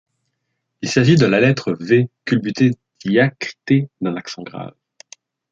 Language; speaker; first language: French; native; French